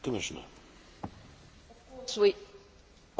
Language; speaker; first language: English; native; English